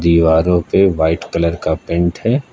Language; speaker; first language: Hindi; native; Hindi